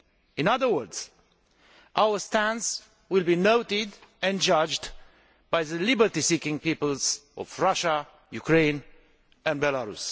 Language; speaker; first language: English; non-native, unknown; Romanian